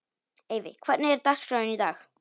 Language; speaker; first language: Icelandic; non-native, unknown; Polish